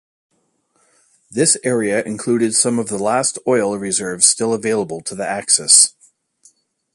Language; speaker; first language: English; native; English